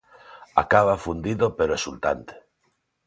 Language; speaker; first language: Galician; non-native, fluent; Spanish